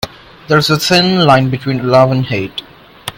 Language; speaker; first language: English; non-native, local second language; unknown